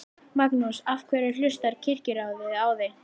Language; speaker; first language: Icelandic; native; Icelandic